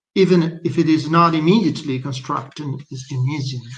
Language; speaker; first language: English; non-native, fluent; Italian